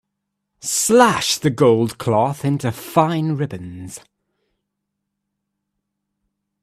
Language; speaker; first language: English; native; English